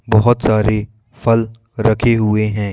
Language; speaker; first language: Hindi; native; Hindi